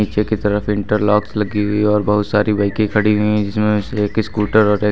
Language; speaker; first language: Hindi; native; Hindi